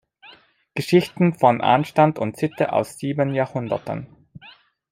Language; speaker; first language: German; non-native, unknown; Italian